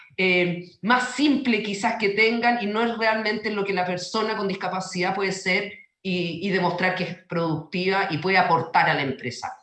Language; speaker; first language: Spanish; native; Spanish